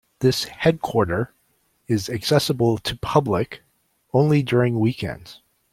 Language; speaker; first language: English; native; English